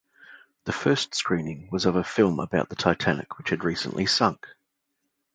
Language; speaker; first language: English; native; English